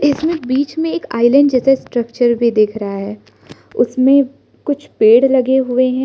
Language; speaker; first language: Hindi; non-native, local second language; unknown